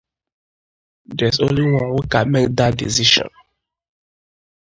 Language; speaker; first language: English; non-native, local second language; Igbo